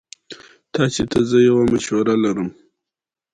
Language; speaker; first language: English; non-native, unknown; Pashto